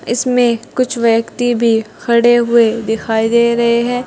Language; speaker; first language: Hindi; native; Hindi